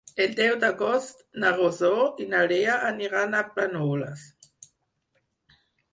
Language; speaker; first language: Catalan; non-native, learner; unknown